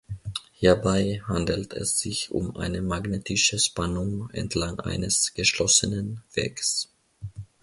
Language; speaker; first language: German; non-native, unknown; Finnish